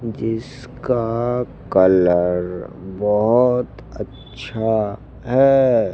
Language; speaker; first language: Hindi; native; Hindi